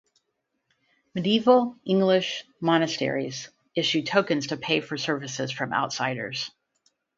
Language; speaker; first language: English; native; English